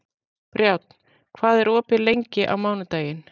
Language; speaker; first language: Icelandic; native; Icelandic